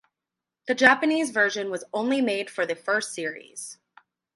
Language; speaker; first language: English; native; English